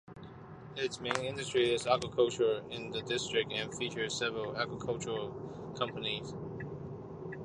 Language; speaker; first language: English; non-native, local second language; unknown